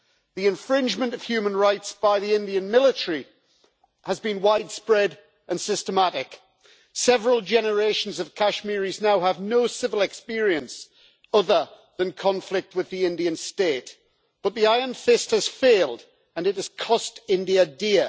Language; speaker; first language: English; native; English